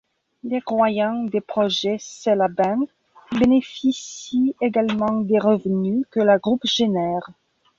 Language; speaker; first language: French; non-native, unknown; Belarusian